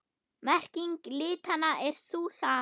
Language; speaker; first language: Icelandic; non-native, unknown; German